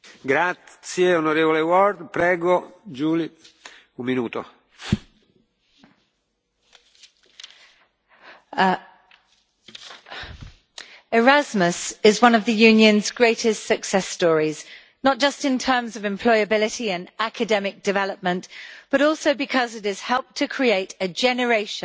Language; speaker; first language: English; native; English